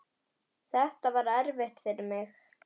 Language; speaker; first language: Icelandic; native; Icelandic